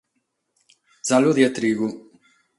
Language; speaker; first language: Sardinian; non-native, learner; Catalan